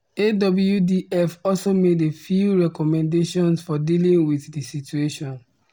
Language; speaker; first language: English; non-native, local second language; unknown